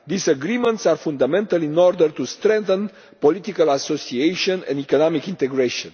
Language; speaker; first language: English; non-native, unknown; Romanian